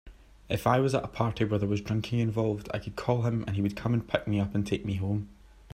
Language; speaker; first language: English; native; English